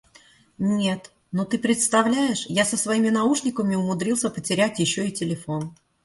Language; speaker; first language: Russian; native; Russian